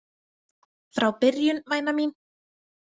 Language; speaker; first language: Icelandic; native; Icelandic